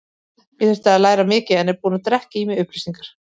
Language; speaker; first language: Icelandic; native; Icelandic